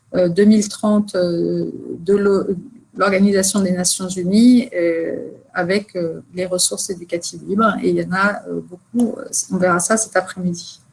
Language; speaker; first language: French; native; French